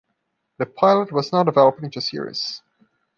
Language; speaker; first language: English; non-native, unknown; Portuguese